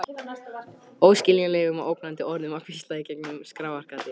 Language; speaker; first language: Icelandic; native; Icelandic